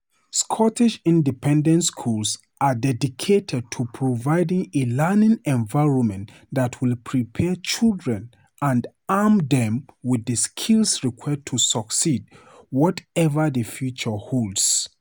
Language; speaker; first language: English; non-native, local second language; Hausa